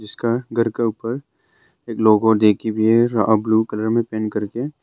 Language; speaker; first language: Hindi; non-native, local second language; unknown